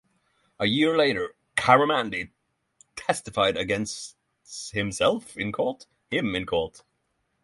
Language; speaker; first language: English; non-native, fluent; Norwegian